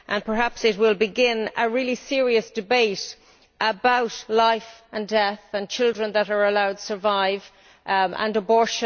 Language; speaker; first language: English; native; English